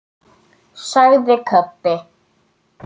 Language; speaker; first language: Icelandic; native; Icelandic